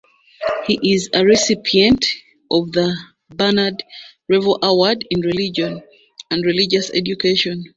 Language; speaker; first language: English; non-native, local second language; Ganda